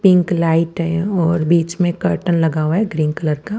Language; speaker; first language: Hindi; non-native, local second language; Punjabi